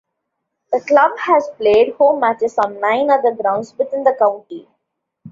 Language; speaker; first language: English; non-native, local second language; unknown